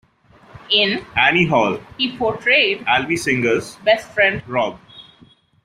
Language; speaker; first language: English; non-native, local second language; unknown